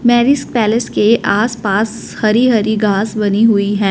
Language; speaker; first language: Hindi; non-native, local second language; Punjabi